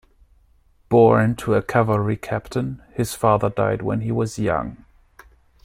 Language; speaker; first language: English; non-native, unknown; German